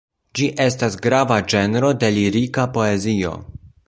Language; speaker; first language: Esperanto; non-native, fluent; Polish